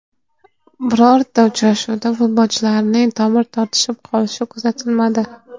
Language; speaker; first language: Uzbek; non-native, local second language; Kazakh